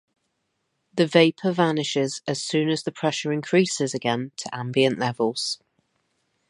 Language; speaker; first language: English; native; English